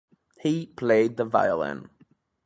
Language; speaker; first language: English; native; English